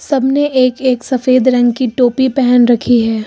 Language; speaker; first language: Hindi; native; Hindi